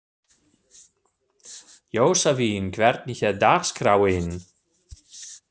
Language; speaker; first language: Icelandic; non-native, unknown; German